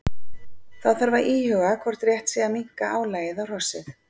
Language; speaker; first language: Icelandic; native; Icelandic